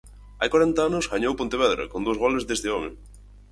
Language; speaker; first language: Galician; native; Galician